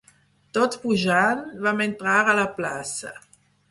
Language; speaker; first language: Catalan; non-native, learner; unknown